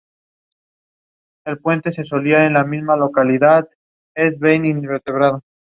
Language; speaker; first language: English; non-native, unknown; Spanish